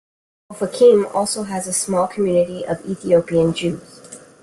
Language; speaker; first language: English; native; English